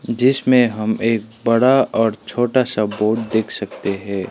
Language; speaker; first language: Hindi; non-native, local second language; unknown